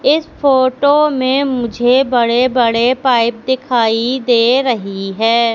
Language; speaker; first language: Hindi; native; Hindi